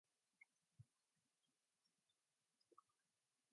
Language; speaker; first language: English; non-native, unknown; Mongolian